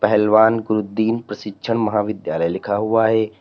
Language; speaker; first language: Hindi; native; Hindi